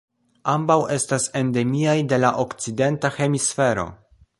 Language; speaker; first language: Esperanto; non-native, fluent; Polish